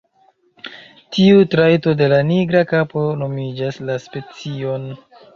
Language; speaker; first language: Esperanto; non-native, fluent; Chinese